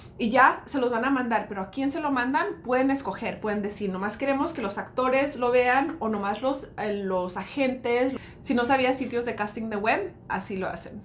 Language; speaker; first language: Spanish; early bilingual, heritage; Spanish